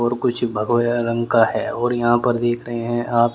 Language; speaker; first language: Hindi; native; Hindi